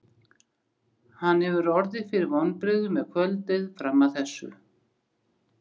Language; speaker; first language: Icelandic; native; Icelandic